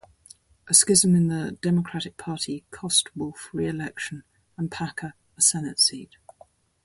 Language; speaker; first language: English; native; English